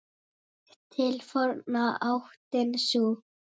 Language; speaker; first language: Icelandic; native; Icelandic